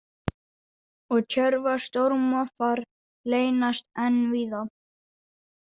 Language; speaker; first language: Icelandic; non-native, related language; Danish